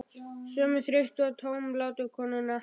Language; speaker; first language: Icelandic; native; Icelandic